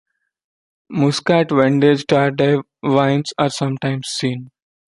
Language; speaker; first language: English; non-native, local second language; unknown